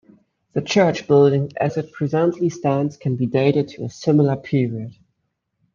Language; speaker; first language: English; native; English